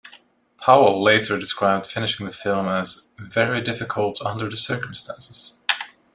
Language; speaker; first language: English; non-native, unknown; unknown